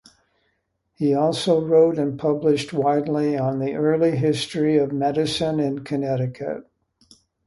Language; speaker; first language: English; native; English